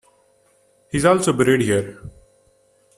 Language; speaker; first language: English; non-native, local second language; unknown